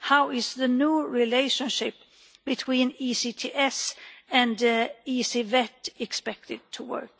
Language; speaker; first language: English; non-native, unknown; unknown